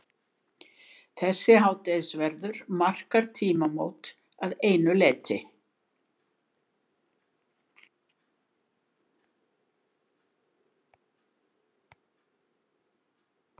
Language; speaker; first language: Icelandic; native; Icelandic